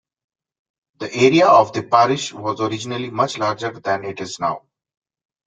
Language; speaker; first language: English; non-native, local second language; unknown